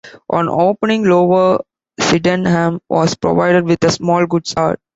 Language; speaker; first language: English; non-native, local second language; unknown